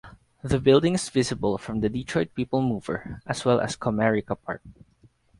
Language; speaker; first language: English; non-native, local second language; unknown